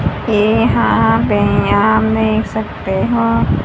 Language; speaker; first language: Hindi; native; Hindi